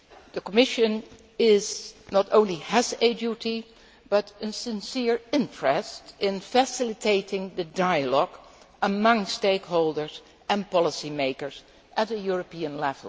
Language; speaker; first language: English; non-native, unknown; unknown